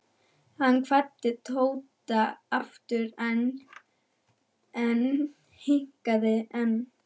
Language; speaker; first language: Icelandic; non-native, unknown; German